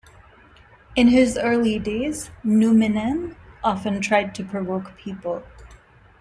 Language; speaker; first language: English; non-native, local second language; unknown